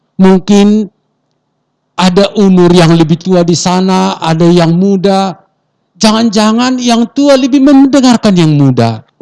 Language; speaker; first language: Indonesian; non-native, local second language; Batak Toba